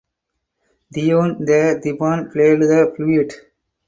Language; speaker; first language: English; non-native, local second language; Tamil